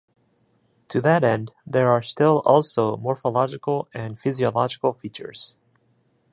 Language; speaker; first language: English; non-native, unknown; Japanese